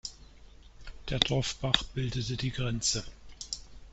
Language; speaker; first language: German; native; German